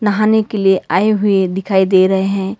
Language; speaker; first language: Hindi; non-native, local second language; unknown